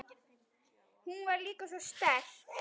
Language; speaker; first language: Icelandic; native; Icelandic